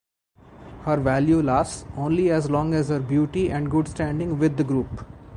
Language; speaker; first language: English; non-native, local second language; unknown